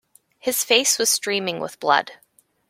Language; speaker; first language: English; native; English